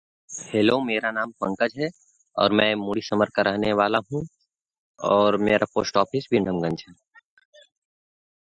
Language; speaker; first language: English; non-native, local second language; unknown